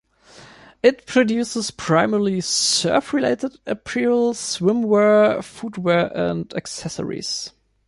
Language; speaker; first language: English; non-native, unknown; German